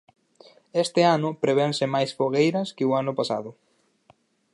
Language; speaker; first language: Galician; native; Galician